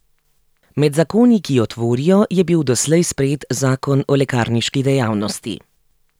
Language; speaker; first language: Slovenian; native; Slovenian